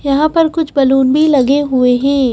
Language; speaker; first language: Hindi; native; Hindi